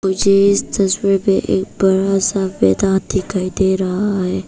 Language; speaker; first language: Hindi; non-native, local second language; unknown